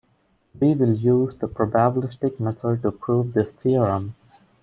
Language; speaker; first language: English; non-native, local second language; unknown